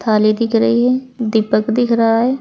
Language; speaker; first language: Hindi; native; Hindi